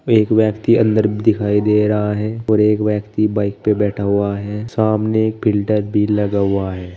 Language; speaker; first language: Hindi; native; Hindi